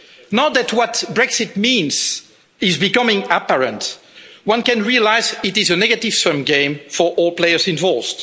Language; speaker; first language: English; non-native, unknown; French